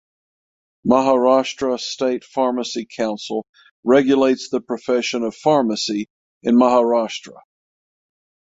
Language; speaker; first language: English; native; English